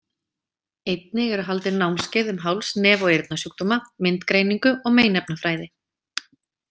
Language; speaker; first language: Icelandic; native; Icelandic